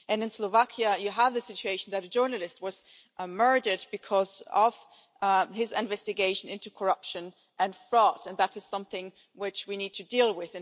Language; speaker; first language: English; non-native, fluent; German